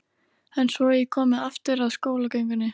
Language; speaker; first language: Icelandic; native; Icelandic